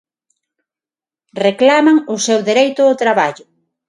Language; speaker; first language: Galician; non-native, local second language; Spanish